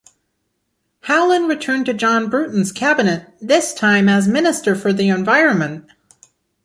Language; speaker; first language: English; non-native, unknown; German